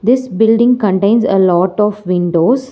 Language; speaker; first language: English; non-native, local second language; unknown